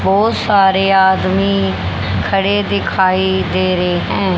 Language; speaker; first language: Hindi; native; Hindi